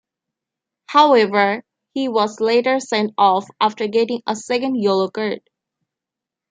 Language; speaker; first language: English; non-native, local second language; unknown